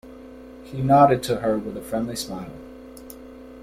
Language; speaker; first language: English; native; English